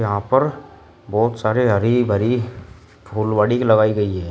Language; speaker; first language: Hindi; native; Hindi